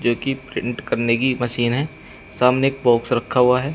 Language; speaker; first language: Hindi; native; Hindi